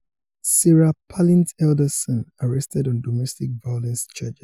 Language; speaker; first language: English; non-native, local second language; Yoruba